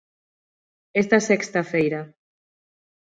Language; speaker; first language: Galician; non-native, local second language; Spanish